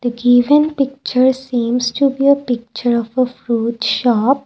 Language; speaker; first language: English; non-native, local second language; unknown